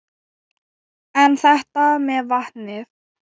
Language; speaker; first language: Icelandic; non-native, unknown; Thai